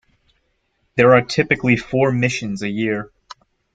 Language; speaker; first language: English; native; English